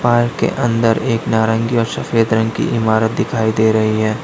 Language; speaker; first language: Hindi; native; Hindi